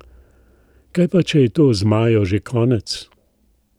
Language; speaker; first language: Slovenian; native; Slovenian